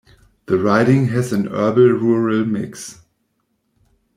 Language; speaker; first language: English; non-native, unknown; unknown